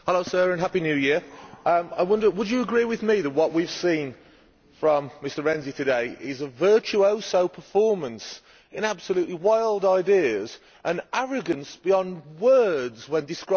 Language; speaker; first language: English; native; English